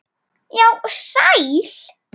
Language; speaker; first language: Icelandic; native; Icelandic